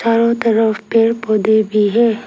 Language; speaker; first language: Hindi; early bilingual, other home language; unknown